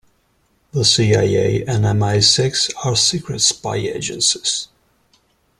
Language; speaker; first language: English; non-native, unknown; Italian